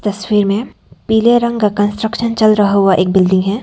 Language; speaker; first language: Hindi; non-native, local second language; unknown